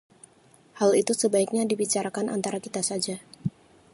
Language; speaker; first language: Indonesian; native; Indonesian